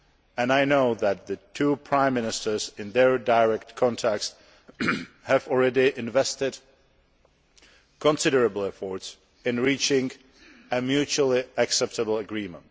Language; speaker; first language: English; non-native, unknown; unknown